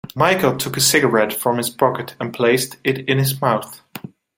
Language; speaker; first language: English; non-native, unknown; Dutch